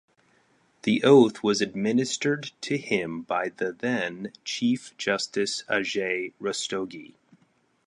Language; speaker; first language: English; native; English